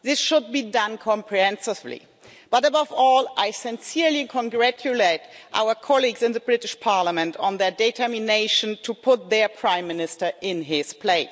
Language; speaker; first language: English; non-native, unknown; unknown